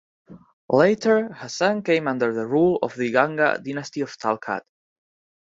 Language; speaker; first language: English; non-native, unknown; Spanish